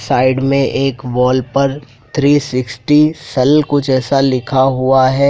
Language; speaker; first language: Hindi; native; Hindi